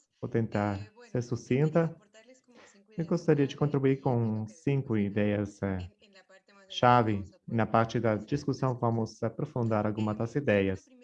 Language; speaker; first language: Portuguese; non-native, fluent; Spanish